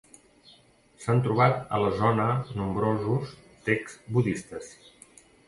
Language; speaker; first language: Catalan; native; Catalan